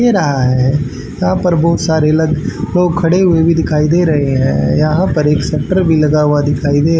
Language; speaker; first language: Hindi; native; Hindi